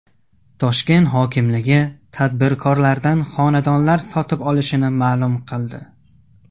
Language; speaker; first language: Uzbek; non-native, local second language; Tajik